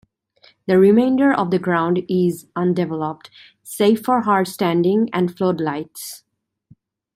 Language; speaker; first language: English; native; English